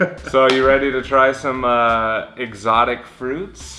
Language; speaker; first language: English; native; English